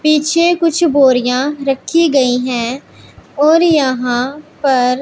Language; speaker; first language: Hindi; non-native, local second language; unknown